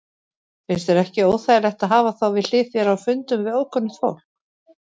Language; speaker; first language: Icelandic; native; Icelandic